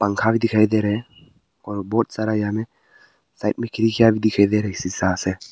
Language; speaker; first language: Hindi; early bilingual, other home language; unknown